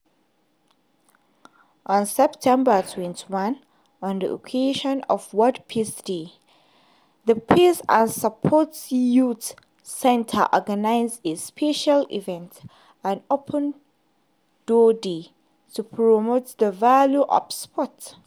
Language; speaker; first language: English; non-native, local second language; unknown